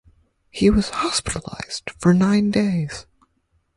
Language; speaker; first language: English; native; English